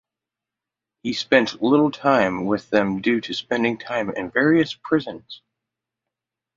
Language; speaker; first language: English; native; English